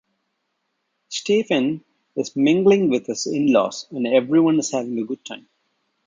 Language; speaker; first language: English; non-native, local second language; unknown